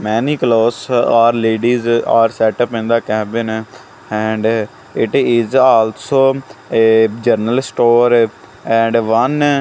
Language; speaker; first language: English; non-native, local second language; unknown